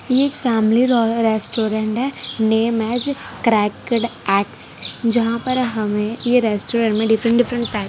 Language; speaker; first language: Hindi; non-native, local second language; Gujarati